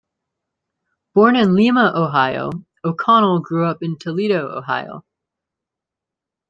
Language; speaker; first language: English; native; English